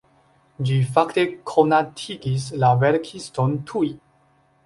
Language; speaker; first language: Esperanto; non-native, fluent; Chinese